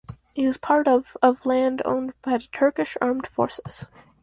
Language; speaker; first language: English; native; English